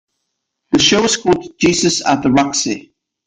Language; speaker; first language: English; native; English